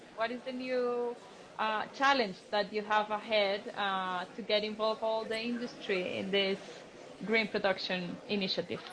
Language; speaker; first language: English; non-native, fluent; Spanish